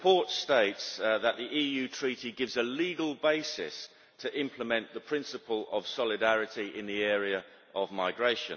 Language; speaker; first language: English; native; English